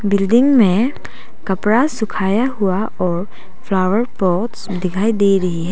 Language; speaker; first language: Hindi; non-native, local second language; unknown